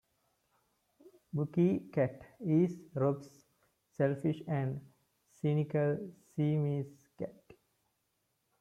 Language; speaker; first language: English; non-native, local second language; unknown